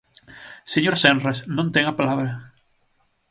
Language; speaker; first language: Galician; native; Galician